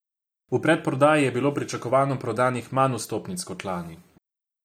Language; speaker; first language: Slovenian; non-native, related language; Croatian